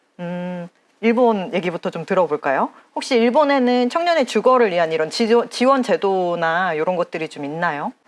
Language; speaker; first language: Korean; native; Korean